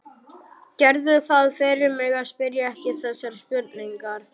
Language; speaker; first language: Icelandic; non-native, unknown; German